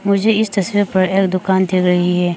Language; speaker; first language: Hindi; non-native, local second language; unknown